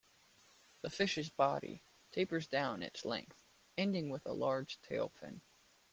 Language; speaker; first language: English; native; English